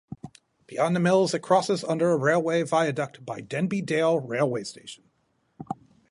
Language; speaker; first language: English; native; English